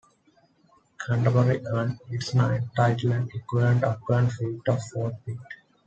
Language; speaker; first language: English; non-native, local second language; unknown